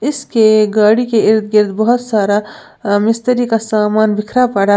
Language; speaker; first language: Hindi; native; Hindi